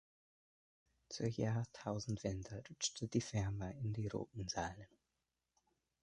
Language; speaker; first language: German; non-native, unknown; English